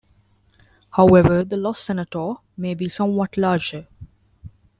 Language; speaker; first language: English; non-native, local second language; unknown